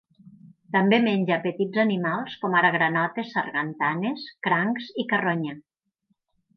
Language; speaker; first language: Catalan; native; Catalan